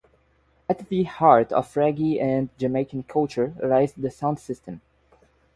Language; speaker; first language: English; non-native, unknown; Portuguese